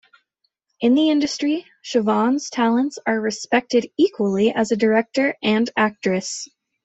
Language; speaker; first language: English; native; English